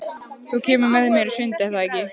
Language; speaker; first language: Icelandic; native; Icelandic